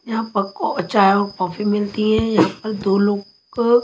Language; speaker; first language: Hindi; native; Hindi